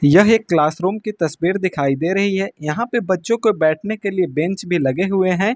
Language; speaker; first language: Hindi; native; Hindi